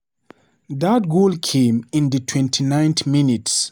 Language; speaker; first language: English; non-native, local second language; Hausa